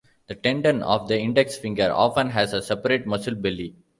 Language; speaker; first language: English; non-native, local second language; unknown